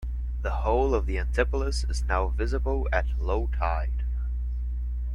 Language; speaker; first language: English; native; English